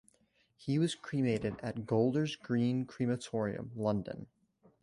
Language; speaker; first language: English; native; English